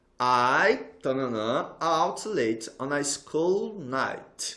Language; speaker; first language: English; non-native, fluent; Portuguese